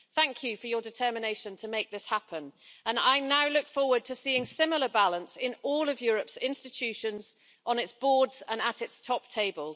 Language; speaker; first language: English; native; English